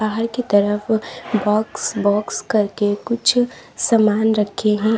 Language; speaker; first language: Hindi; native; Hindi